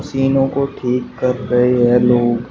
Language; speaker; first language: Hindi; native; Hindi